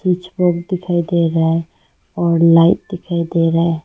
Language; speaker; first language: Hindi; non-native, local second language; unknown